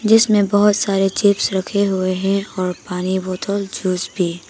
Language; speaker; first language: Hindi; non-native, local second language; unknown